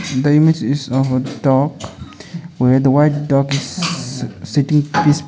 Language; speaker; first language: English; non-native, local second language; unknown